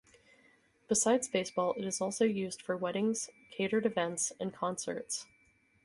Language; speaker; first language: English; native; English